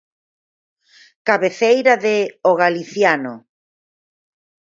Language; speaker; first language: Galician; native; Galician